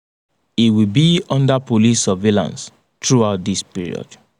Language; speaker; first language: English; non-native, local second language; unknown